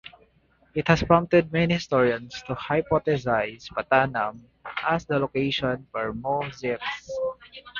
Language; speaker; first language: English; native; English